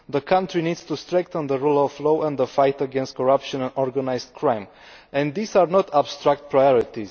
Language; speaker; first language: English; non-native, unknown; Romanian